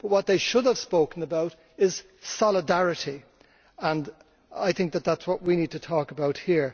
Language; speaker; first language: English; native; English